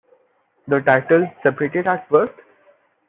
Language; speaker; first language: English; non-native, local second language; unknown